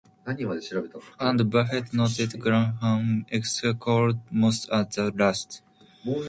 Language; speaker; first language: English; non-native, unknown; Japanese